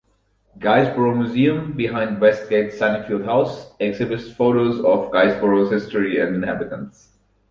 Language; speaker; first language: English; non-native, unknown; German